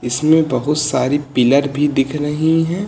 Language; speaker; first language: Hindi; native; Hindi